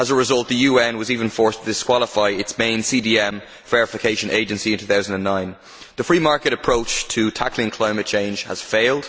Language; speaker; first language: English; native; English